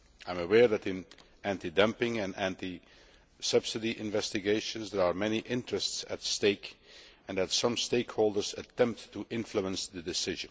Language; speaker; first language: English; non-native, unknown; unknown